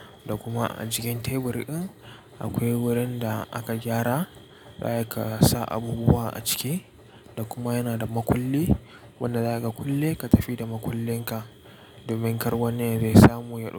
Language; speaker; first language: Hausa; native; Hausa